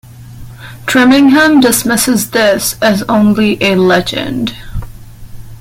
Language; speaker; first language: English; non-native, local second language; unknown